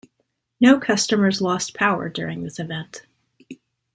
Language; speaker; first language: English; native; English